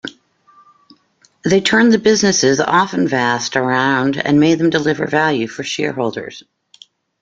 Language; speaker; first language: English; native; English